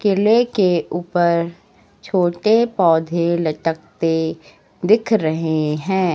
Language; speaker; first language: Hindi; native; Hindi